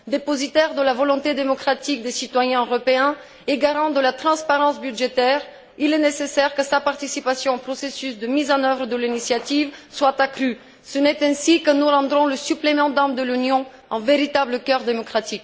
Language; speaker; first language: French; non-native, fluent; Bulgarian